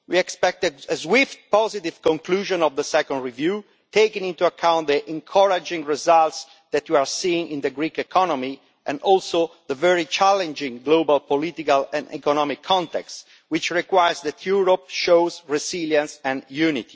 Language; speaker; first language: English; non-native, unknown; Italian